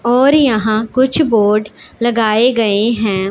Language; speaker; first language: Hindi; non-native, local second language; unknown